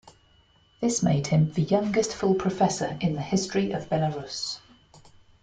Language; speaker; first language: English; native; English